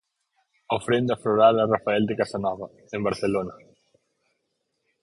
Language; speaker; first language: Galician; native; Galician